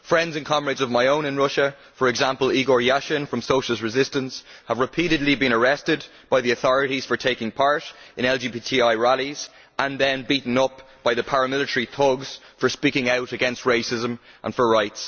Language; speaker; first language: English; native; English